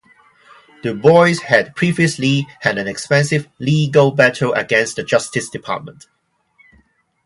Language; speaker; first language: English; non-native, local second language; Cantonese